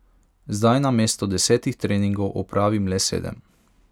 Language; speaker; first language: Slovenian; non-native, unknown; Hungarian